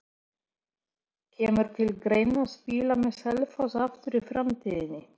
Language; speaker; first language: Icelandic; non-native, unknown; Polish